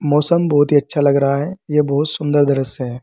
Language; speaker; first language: Hindi; native; Hindi